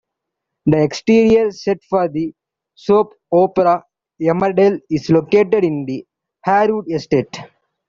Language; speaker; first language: English; non-native, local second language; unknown